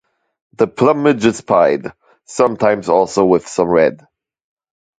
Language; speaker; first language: English; non-native, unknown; German